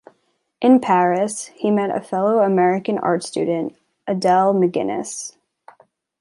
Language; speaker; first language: English; native; English